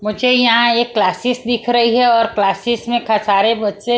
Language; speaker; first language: Hindi; non-native, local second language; Punjabi